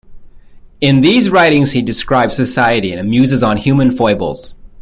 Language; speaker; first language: English; native; English